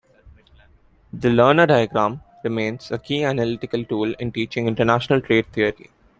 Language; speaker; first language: English; non-native, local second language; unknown